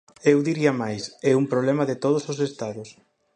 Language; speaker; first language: Galician; native; Galician